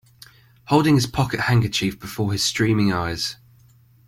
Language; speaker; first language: English; native; English